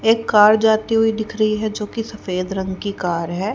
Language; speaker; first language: Hindi; native; Hindi